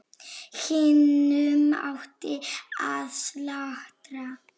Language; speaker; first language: Icelandic; non-native, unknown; Polish